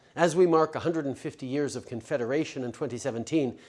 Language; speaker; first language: English; native; English